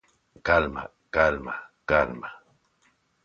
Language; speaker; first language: Galician; non-native, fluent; Spanish